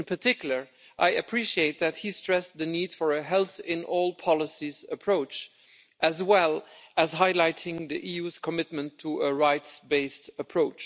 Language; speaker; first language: English; non-native, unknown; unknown